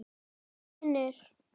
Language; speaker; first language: Icelandic; native; Icelandic